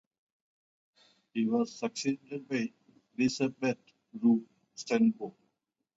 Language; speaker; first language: English; non-native, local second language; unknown